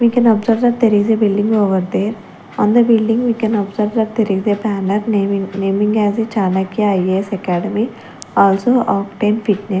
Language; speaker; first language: English; non-native, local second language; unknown